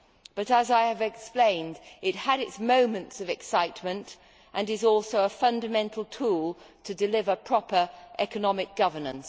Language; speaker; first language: English; native; English